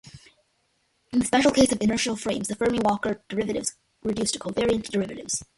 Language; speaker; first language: English; early bilingual, other home language; Malayalam